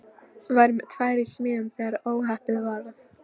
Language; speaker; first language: Icelandic; non-native, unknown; Polish